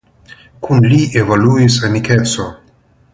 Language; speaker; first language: Esperanto; non-native, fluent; Russian